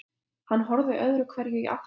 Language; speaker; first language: Icelandic; non-native, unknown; Lithuanian